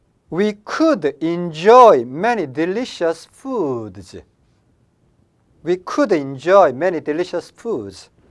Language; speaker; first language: English; non-native, fluent; Korean